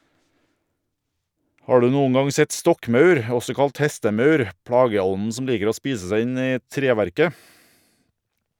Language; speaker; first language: Norwegian; native; Norwegian